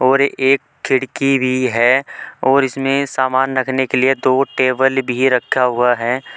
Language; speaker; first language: Hindi; native; Hindi